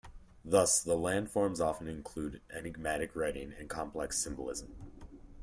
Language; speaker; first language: English; native; English